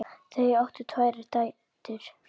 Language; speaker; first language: Icelandic; native; Icelandic